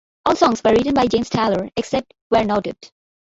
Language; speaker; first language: English; non-native, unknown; Bangla